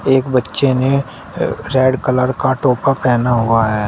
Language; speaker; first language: Hindi; native; Hindi